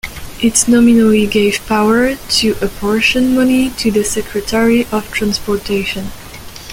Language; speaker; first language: English; non-native, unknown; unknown